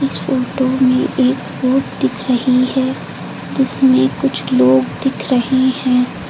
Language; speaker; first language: Hindi; native; Hindi